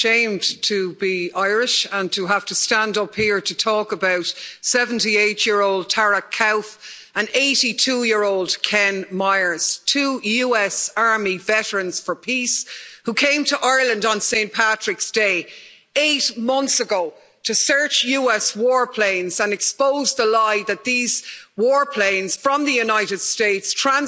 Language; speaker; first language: English; native; English